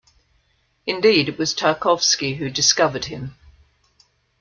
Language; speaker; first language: English; native; English